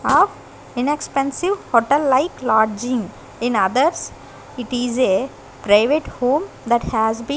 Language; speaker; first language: English; non-native, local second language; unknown